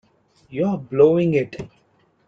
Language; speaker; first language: English; non-native, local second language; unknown